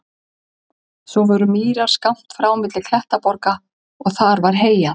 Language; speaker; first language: Icelandic; native; Icelandic